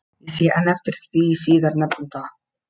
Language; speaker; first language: Icelandic; non-native, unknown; Polish